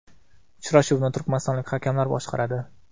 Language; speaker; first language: Uzbek; non-native, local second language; Kara-Kalpak